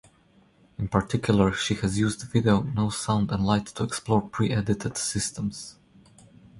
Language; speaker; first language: English; non-native, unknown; Croatian